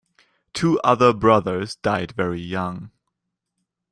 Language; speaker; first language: English; non-native, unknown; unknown